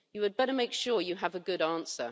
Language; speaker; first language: English; native; English